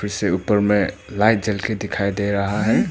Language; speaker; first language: Hindi; non-native, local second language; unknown